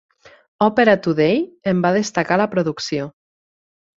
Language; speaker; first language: Catalan; native; Catalan